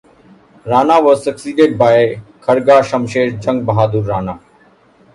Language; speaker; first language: English; non-native, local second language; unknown